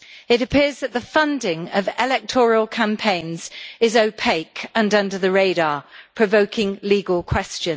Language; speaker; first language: English; native; English